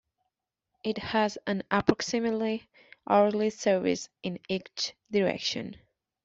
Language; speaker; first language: English; non-native, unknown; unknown